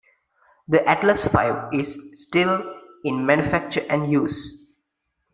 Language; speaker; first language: English; non-native, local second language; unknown